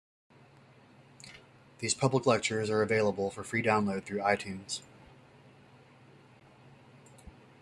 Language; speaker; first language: English; native; English